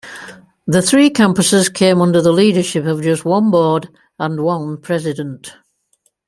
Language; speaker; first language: English; native; English